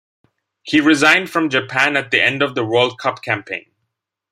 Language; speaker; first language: English; non-native, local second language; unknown